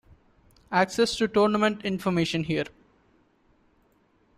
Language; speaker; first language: English; non-native, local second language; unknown